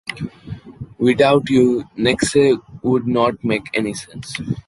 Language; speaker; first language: English; non-native, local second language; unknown